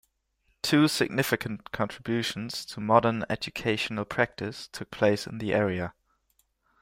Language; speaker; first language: English; non-native, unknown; German